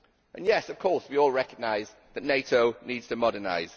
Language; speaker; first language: English; native; English